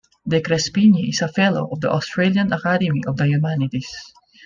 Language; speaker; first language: English; non-native, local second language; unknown